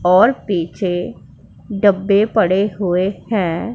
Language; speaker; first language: Hindi; non-native, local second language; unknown